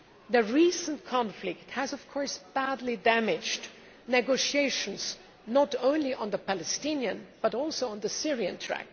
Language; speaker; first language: English; non-native, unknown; German